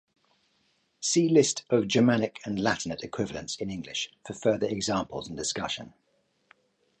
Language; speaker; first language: English; native; English